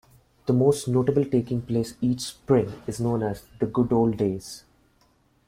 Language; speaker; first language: English; non-native, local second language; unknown